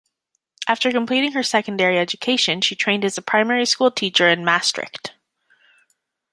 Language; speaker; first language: English; native; English